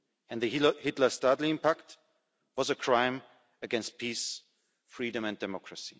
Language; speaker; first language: English; non-native, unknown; German